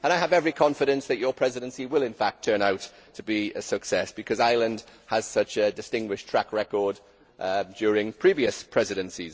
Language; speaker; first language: English; native; English